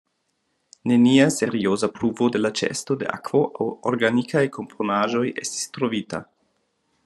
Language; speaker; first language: Esperanto; non-native, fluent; German